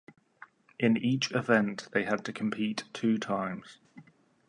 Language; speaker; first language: English; native; English